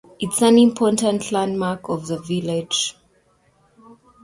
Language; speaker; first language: English; native; English